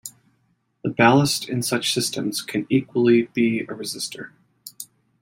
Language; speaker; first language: English; native; English